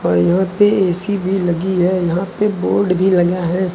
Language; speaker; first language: Hindi; native; Hindi